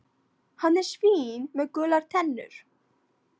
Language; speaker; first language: Icelandic; non-native, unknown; Polish